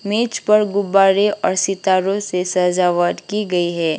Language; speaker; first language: Hindi; non-native, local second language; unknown